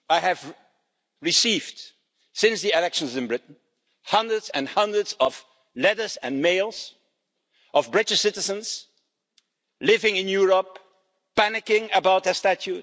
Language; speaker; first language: English; non-native, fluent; Dutch